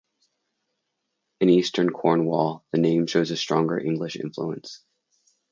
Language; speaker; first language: English; native; English